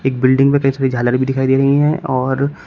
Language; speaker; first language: Hindi; native; Hindi